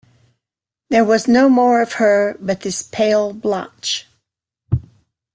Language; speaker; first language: English; native; English